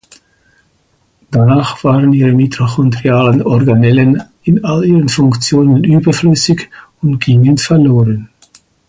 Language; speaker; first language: German; native; German